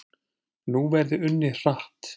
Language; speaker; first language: Icelandic; native; Icelandic